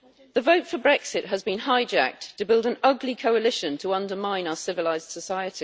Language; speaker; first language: English; native; English